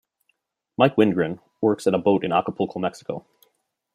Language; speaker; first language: English; native; English